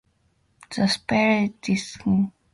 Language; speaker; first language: English; native; English